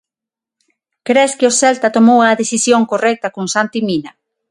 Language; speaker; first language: Galician; non-native, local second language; Spanish